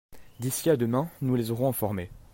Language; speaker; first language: French; native; French